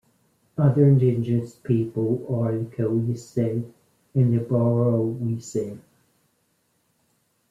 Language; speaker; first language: English; native; English